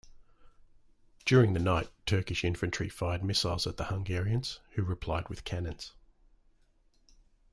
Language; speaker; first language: English; native; English